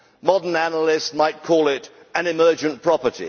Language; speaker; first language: English; native; English